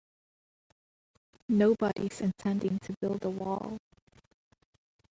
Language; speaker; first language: English; native; English